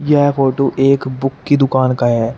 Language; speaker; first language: Hindi; native; Hindi